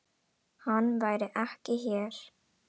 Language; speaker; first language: Icelandic; non-native, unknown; Indonesian